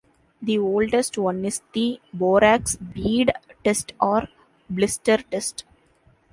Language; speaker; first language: English; non-native, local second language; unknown